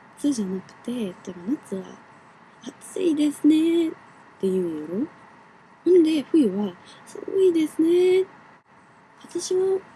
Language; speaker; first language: Japanese; non-native, fluent; Finnish